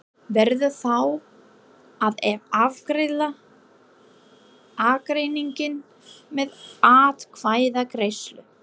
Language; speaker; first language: Icelandic; non-native, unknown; English